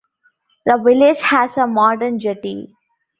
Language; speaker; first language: English; non-native, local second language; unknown